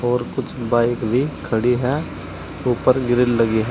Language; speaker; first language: Hindi; native; Hindi